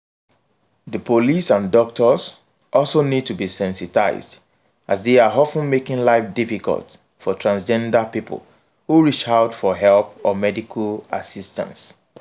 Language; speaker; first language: English; non-native, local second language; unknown